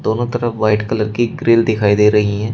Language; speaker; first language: Hindi; native; Hindi